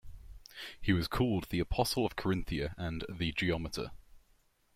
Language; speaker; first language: English; native; English